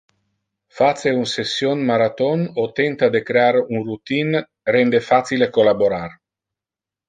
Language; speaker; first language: Interlingua; non-native, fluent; Italian